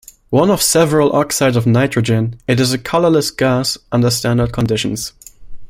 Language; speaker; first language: English; non-native, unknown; German